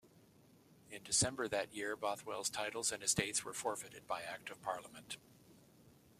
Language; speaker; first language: English; native; English